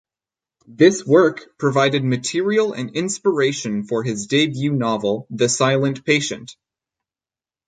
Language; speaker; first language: English; native; English